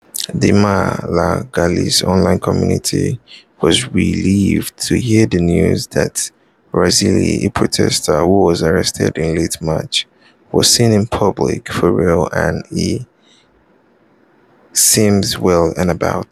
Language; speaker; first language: English; non-native, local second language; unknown